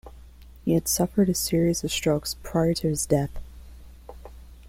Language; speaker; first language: English; non-native, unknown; Spanish